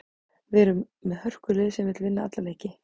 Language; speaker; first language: Icelandic; native; Icelandic